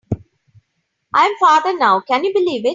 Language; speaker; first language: English; non-native, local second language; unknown